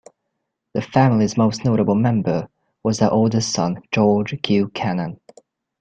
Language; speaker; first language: English; native; English